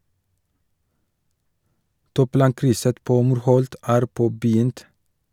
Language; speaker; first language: Norwegian; non-native, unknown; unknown